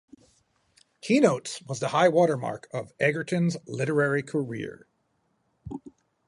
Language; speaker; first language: English; native; English